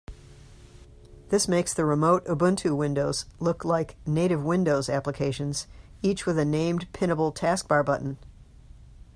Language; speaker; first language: English; native; English